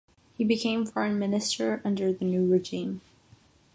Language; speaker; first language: English; non-native, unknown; Catalan